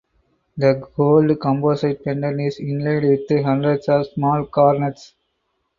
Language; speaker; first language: English; non-native, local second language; Tamil